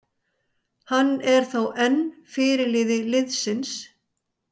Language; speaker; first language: Icelandic; native; Icelandic